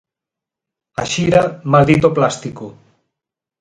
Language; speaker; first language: Galician; native; Galician